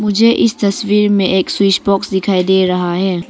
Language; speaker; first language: Hindi; early bilingual, other home language; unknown